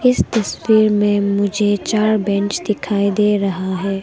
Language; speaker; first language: Hindi; non-native, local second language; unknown